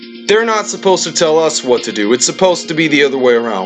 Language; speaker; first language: English; native; English